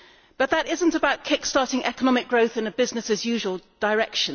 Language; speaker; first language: English; native; English